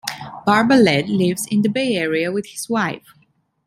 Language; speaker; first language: English; non-native, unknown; Italian